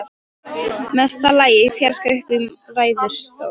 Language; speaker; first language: Icelandic; non-native, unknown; Polish